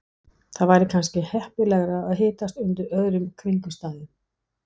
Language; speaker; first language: Icelandic; non-native, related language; Danish